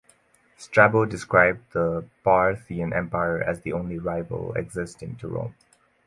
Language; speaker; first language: English; native; English